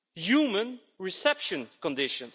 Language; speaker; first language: English; non-native, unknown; Dutch